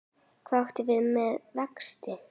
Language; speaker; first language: Icelandic; native; Icelandic